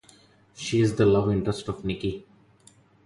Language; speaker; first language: English; non-native, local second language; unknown